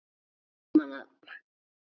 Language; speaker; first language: Icelandic; native; Icelandic